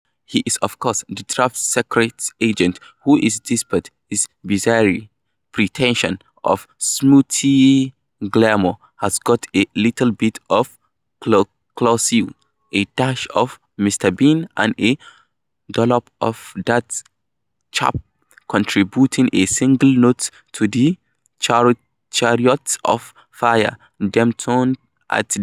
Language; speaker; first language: English; non-native, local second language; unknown